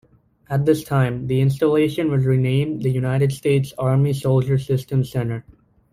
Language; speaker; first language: English; native; English